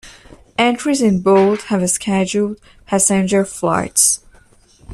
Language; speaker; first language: English; non-native, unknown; Persian